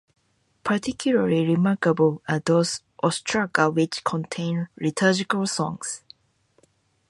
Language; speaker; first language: English; non-native, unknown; Japanese